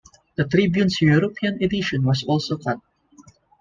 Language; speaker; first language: English; non-native, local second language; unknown